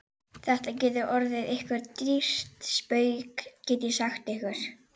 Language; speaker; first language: Icelandic; native; Icelandic